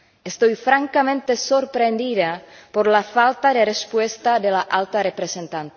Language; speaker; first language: Spanish; non-native, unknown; Czech